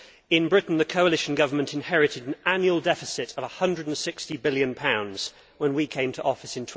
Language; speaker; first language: English; native; English